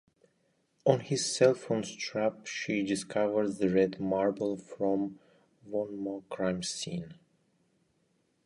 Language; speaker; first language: English; non-native, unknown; Russian